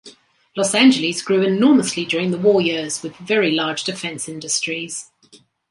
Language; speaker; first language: English; native; English